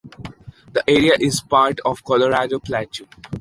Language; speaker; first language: English; non-native, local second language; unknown